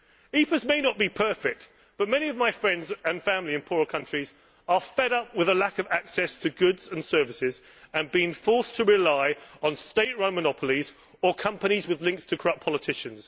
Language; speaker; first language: English; native; English